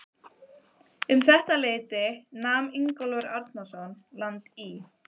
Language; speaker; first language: Icelandic; native; Icelandic